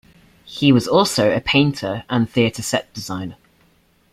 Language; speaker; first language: English; native; English